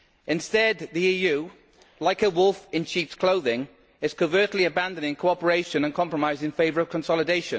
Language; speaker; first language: English; native; English